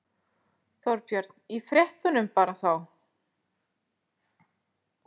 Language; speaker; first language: Icelandic; native; Icelandic